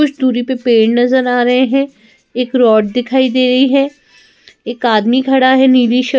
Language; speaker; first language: Hindi; native; Hindi